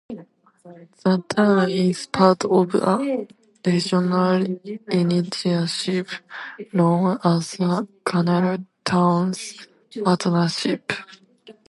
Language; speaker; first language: English; non-native, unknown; Tatar